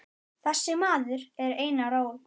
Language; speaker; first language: Icelandic; native; Icelandic